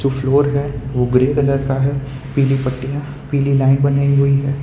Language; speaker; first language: Hindi; non-native, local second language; Gujarati